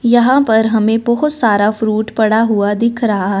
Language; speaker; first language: Hindi; non-native, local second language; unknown